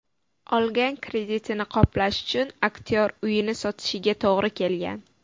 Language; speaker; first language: Uzbek; native; Uzbek